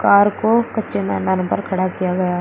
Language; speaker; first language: Hindi; native; Hindi